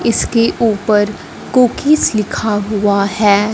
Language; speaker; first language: Hindi; non-native, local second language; Punjabi